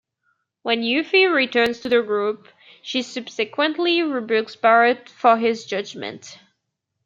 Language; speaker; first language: English; native; English